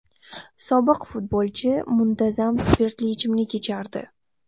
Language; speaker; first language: Uzbek; native; Uzbek